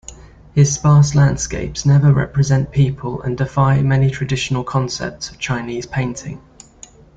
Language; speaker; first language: English; native; English